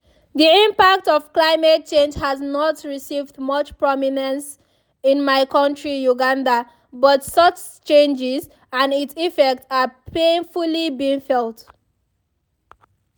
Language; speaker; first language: English; non-native, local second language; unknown